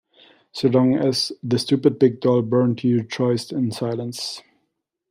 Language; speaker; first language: English; non-native, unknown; German